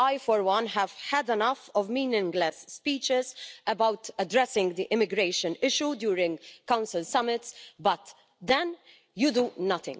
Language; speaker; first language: English; non-native, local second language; Maltese